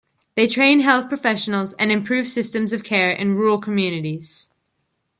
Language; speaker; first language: English; native; English